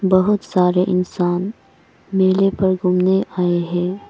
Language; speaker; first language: Hindi; non-native, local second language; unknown